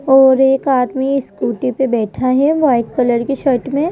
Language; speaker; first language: Hindi; native; Hindi